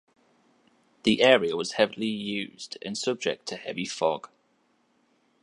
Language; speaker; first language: English; native; English